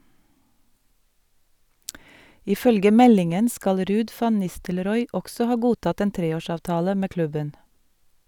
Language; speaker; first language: Norwegian; native; Norwegian